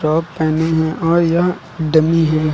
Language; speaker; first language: Hindi; native; Hindi